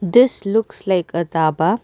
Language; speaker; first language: English; non-native, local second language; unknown